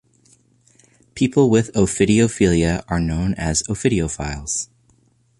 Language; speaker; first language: English; native; English